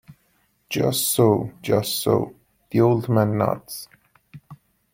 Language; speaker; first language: English; non-native, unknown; Persian